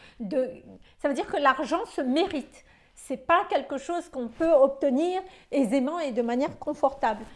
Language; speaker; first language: French; non-native, local second language; Malagasy